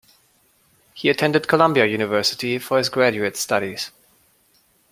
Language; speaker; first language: English; non-native, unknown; German